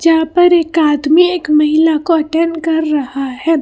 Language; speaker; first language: Hindi; non-native, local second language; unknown